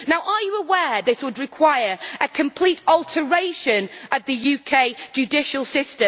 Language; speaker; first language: English; native; English